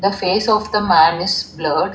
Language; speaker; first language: English; non-native, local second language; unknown